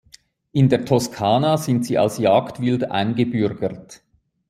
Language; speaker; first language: German; native; German